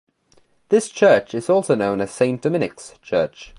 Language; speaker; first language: English; native; English